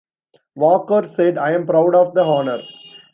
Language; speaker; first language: English; non-native, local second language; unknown